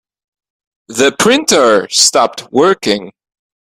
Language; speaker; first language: English; native; English